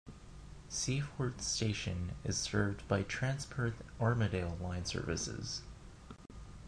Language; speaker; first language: English; non-native, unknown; Japanese